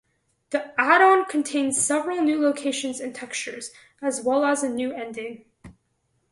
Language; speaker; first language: English; native; English